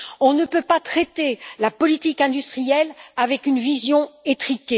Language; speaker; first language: French; native; French